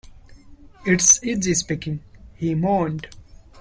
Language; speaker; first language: English; non-native, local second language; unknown